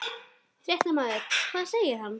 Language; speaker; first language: Icelandic; native; Icelandic